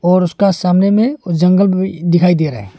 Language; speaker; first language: Hindi; non-native, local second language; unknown